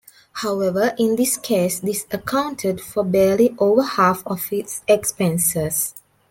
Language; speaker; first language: English; non-native, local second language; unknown